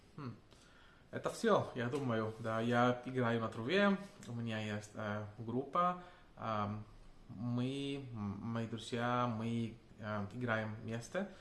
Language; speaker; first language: Russian; non-native, learner; Spanish